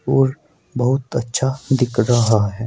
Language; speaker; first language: Hindi; native; Hindi